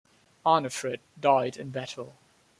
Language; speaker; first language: English; non-native, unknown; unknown